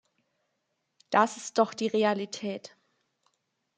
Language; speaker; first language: German; native; German